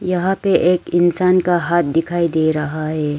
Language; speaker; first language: Hindi; non-native, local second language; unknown